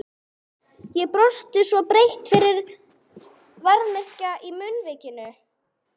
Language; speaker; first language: Icelandic; non-native, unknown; English